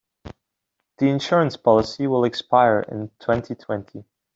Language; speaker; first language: English; non-native, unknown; Dutch